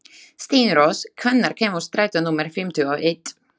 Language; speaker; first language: Icelandic; non-native, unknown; Slovak